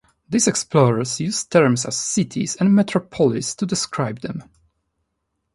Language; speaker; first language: English; non-native, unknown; Polish